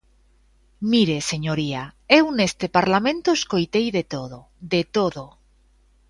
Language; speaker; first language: Galician; native; Galician